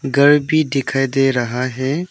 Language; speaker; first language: Hindi; non-native, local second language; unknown